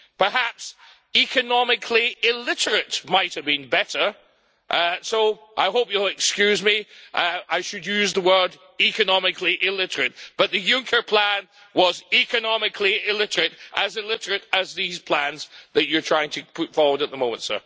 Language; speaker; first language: English; native; English